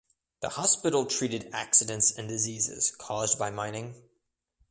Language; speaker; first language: English; native; English